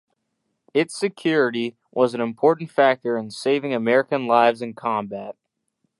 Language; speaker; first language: English; native; English